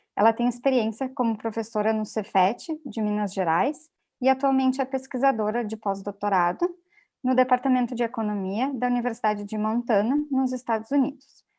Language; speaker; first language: Portuguese; native; Portuguese